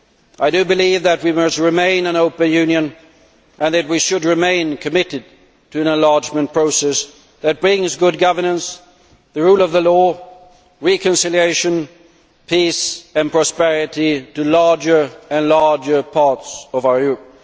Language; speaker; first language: English; non-native, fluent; Swedish